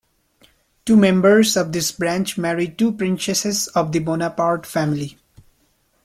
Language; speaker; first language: English; non-native, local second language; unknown